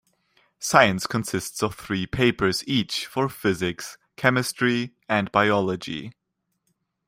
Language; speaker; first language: English; non-native, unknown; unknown